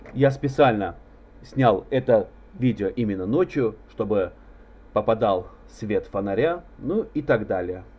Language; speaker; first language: Russian; non-native, local second language; Azerbaijani